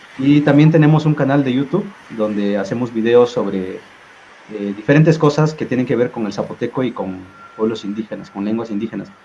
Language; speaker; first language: Spanish; non-native, local second language; Zapotec